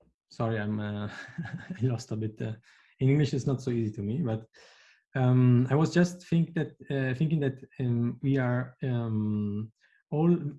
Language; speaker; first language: English; non-native, fluent; Italian